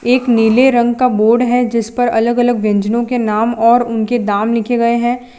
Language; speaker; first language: Hindi; non-native, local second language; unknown